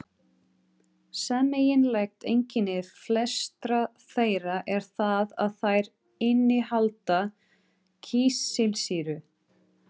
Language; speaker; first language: Icelandic; non-native, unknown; Portuguese